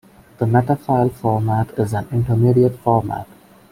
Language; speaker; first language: English; non-native, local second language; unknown